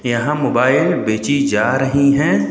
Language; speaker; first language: Hindi; native; Hindi